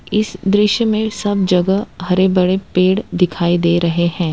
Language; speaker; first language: Hindi; non-native, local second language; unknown